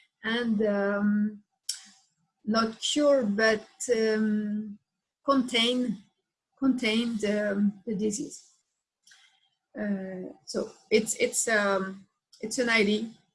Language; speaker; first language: English; non-native, learner; French